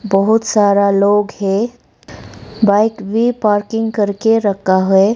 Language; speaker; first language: Hindi; non-native, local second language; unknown